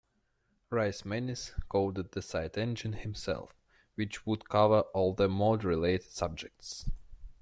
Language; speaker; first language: English; non-native, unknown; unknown